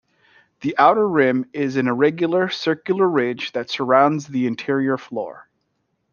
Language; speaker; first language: English; native; English